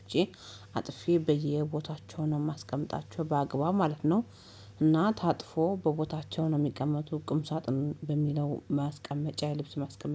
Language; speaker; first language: Amharic; native; Amharic